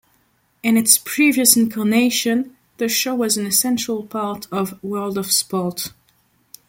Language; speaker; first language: English; non-native, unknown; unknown